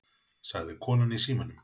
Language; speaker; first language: Icelandic; native; Icelandic